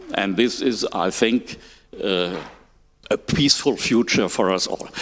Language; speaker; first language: English; non-native, fluent; German